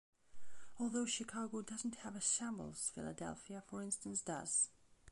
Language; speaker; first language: English; non-native, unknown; Belarusian